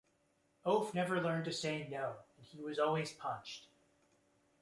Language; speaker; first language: English; native; English